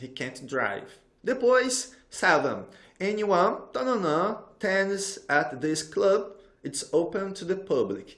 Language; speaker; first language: English; non-native, fluent; Portuguese